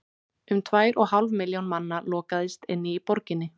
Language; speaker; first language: Icelandic; native; Icelandic